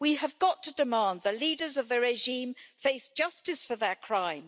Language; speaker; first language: English; native; English